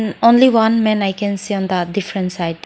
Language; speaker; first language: English; non-native, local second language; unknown